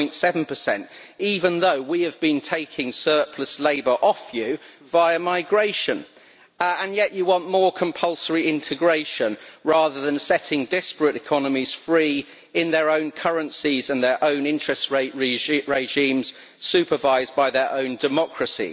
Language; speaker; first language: English; native; English